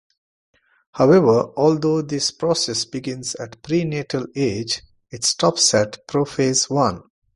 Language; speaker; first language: English; non-native, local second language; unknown